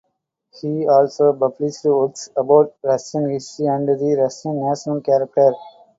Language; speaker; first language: English; non-native, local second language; Tamil